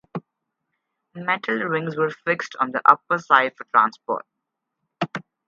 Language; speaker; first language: English; non-native, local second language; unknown